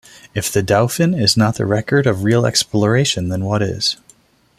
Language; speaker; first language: English; non-native, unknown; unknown